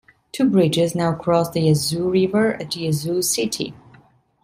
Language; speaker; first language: English; non-native, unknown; Italian